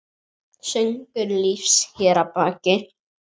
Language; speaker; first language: Icelandic; native; Icelandic